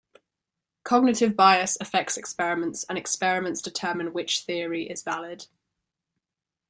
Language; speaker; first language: English; non-native, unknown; French